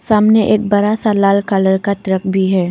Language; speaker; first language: Hindi; non-native, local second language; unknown